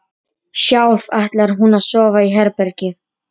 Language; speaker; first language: Icelandic; non-native, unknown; Polish